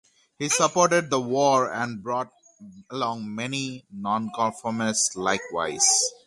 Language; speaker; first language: English; non-native, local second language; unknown